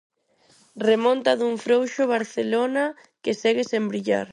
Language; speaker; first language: Galician; non-native, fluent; Spanish